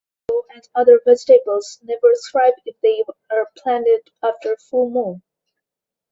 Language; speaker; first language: English; non-native, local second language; Bangla